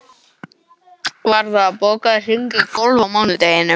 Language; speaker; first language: Icelandic; non-native, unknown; English